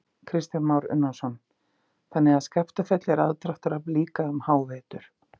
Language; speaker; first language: Icelandic; native; Icelandic